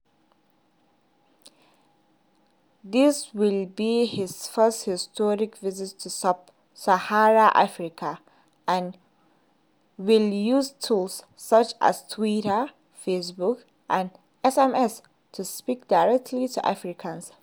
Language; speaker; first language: English; non-native, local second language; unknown